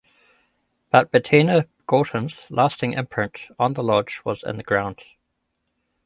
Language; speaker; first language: English; native; English